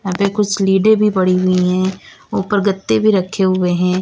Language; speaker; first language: Hindi; native; Hindi